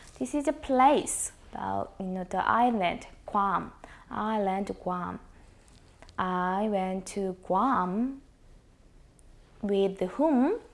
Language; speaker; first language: English; non-native, fluent; Korean